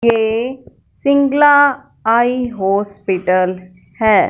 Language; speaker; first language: Hindi; non-native, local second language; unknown